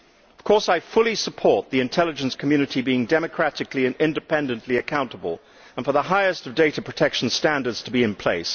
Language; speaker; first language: English; native; English